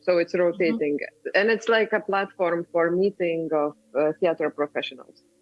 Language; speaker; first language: English; non-native, fluent; Lithuanian